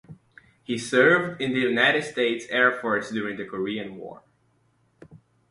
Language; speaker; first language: English; native; English